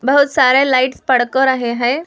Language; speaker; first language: Hindi; non-native, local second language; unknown